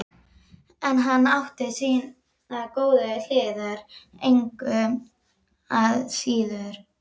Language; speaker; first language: Icelandic; native; Icelandic